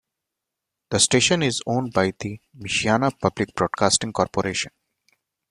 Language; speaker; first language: English; non-native, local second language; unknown